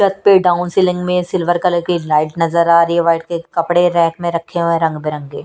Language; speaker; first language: Hindi; non-native, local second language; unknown